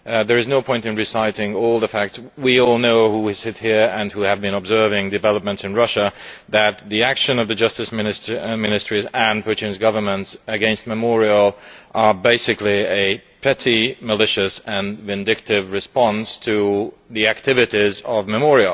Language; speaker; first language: English; non-native, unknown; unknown